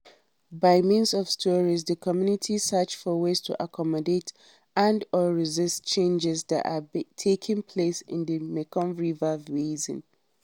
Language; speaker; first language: English; non-native, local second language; Hausa